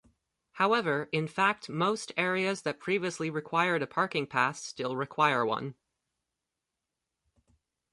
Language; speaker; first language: English; native; English